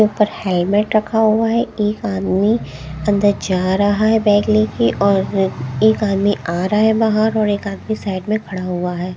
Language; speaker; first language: Hindi; native; Hindi